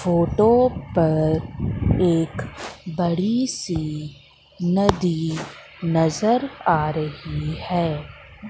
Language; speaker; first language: Hindi; native; Hindi